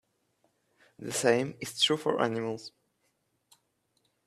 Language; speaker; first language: English; native; English